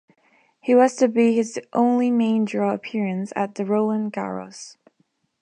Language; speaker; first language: English; non-native, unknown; Spanish